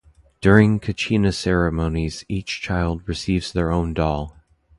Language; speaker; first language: English; native; English